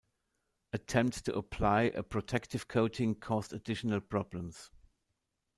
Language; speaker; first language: English; non-native, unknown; German